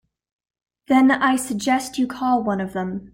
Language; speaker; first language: English; native; English